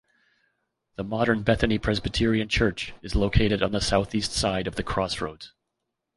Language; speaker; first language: English; native; English